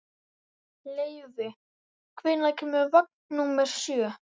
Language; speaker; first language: Icelandic; native; Icelandic